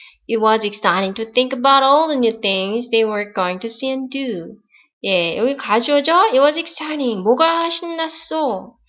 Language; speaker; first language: English; non-native, fluent; Korean